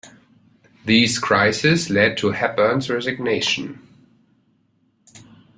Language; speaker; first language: English; non-native, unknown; German